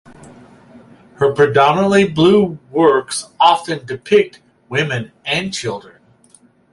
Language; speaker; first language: English; native; English